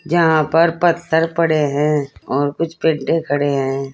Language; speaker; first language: Hindi; native; Hindi